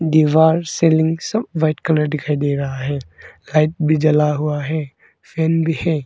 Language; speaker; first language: Hindi; non-native, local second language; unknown